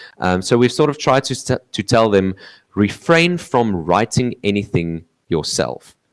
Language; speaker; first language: English; non-native, local second language; Afrikaans